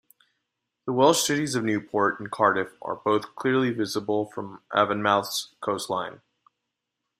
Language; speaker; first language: English; non-native, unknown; Spanish